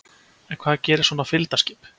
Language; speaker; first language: Icelandic; native; Icelandic